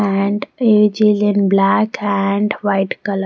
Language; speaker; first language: English; non-native, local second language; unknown